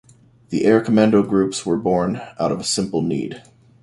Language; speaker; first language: English; native; English